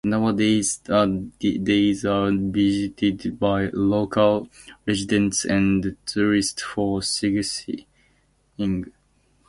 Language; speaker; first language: English; native; English